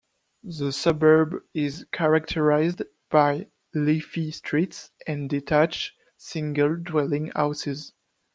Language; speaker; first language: English; non-native, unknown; French